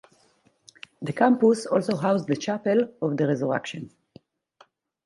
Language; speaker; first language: English; non-native, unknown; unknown